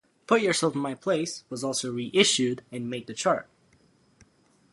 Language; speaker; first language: English; native; English